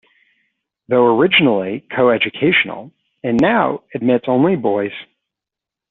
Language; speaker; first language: English; native; English